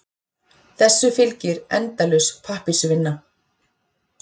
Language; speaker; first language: Icelandic; native; Icelandic